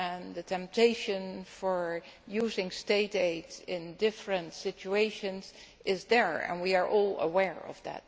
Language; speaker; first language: English; non-native, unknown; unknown